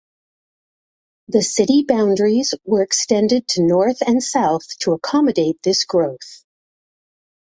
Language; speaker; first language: English; native; English